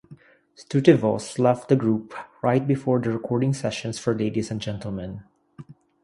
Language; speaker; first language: English; non-native, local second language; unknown